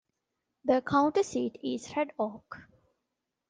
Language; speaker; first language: English; non-native, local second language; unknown